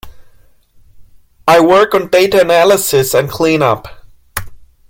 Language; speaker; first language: English; non-native, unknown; German